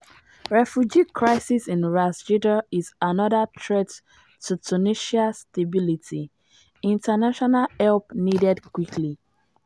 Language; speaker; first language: English; non-native, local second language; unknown